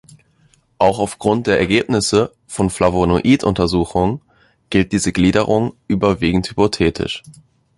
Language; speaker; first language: German; native; German